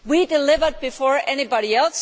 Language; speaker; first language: English; non-native, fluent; Danish